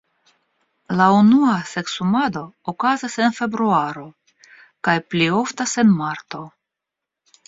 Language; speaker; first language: Esperanto; non-native, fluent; Russian